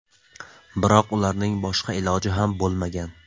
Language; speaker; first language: Uzbek; non-native, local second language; Tajik